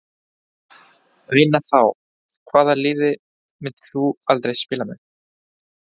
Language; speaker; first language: Icelandic; non-native, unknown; Spanish